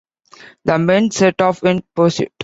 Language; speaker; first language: English; non-native, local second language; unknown